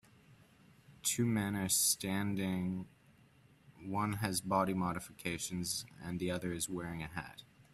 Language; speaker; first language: English; native; English